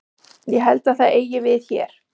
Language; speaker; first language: Icelandic; native; Icelandic